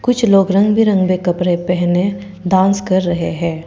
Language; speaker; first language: Hindi; non-native, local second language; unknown